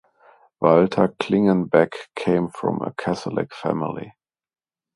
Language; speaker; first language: English; non-native, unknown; German